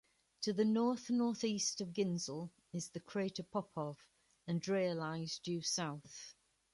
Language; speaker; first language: English; native; English